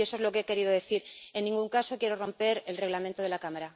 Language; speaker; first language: Spanish; native; Spanish